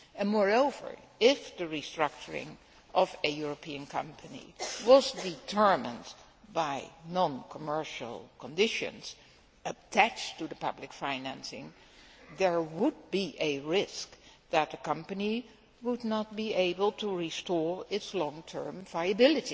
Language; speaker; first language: English; non-native, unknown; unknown